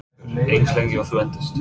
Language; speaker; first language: Icelandic; non-native, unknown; English